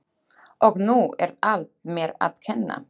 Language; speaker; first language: Icelandic; non-native, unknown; Slovak